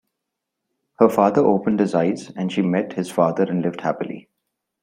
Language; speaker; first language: English; non-native, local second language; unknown